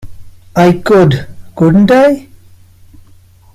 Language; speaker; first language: English; non-native, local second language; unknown